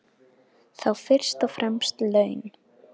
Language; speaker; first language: Icelandic; native; Icelandic